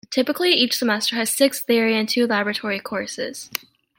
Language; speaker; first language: English; native; English